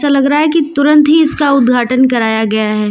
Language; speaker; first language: Hindi; native; Hindi